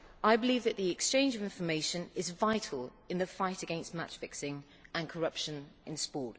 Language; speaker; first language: English; native; English